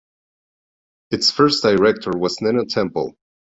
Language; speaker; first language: English; non-native, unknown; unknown